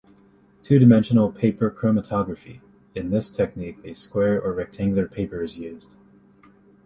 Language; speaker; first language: English; native; English